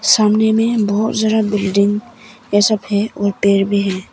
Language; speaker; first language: Hindi; non-native, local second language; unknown